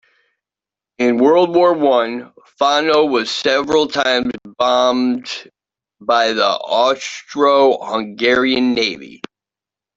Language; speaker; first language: English; native; English